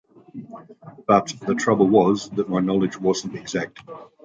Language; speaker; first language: English; native; English